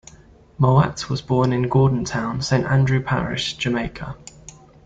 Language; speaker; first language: English; native; English